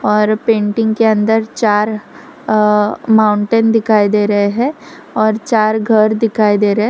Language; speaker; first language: Hindi; non-native, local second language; Gujarati